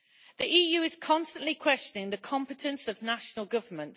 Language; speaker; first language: English; native; English